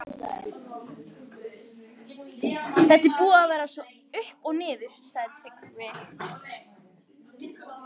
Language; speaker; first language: Icelandic; native; Icelandic